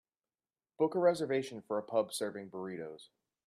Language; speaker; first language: English; native; English